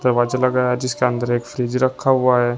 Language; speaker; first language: Hindi; native; Hindi